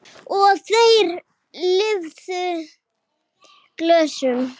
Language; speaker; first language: Icelandic; native; Icelandic